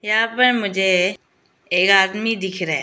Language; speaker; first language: Hindi; non-native, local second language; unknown